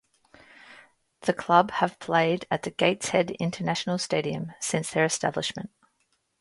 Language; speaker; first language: English; native; English